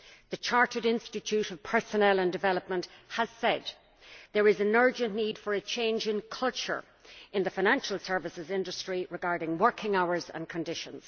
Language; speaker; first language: English; native; English